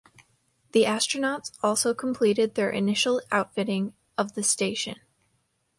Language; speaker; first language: English; native; English